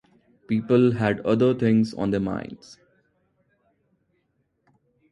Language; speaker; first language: English; non-native, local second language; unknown